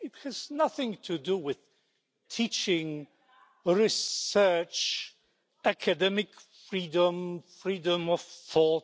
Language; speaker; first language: English; non-native, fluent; Polish